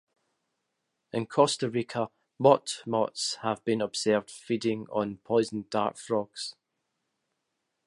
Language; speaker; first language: English; native; English